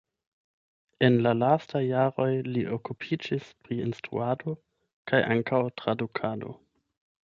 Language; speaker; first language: Esperanto; non-native, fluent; German